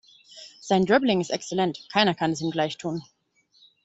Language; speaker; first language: German; native; German